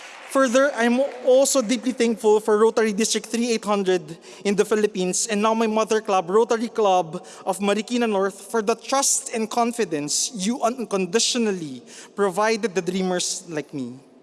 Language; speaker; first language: English; non-native, local second language; Filipino